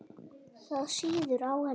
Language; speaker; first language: Icelandic; native; Icelandic